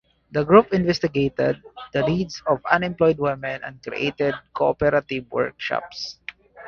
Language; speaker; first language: English; native; English